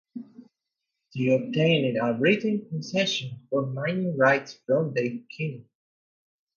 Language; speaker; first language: English; non-native, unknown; Portuguese